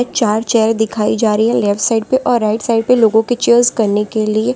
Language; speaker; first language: Hindi; non-native, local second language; Gujarati